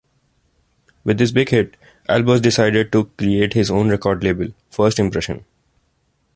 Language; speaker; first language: English; non-native, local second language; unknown